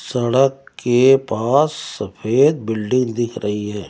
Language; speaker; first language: Hindi; native; Hindi